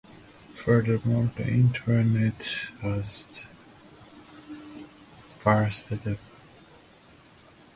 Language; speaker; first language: English; non-native, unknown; Persian